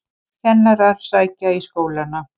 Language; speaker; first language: Icelandic; native; Icelandic